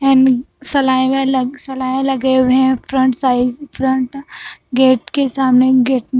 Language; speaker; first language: Hindi; non-native, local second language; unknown